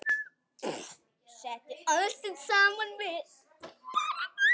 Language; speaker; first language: Icelandic; native; Icelandic